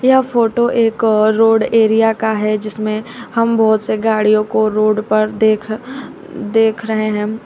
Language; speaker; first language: Hindi; native; Hindi